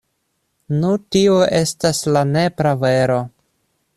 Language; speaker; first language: Esperanto; non-native, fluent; Russian